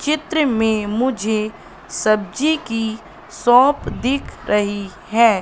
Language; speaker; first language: Hindi; native; Hindi